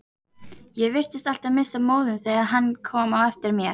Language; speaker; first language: Icelandic; native; Icelandic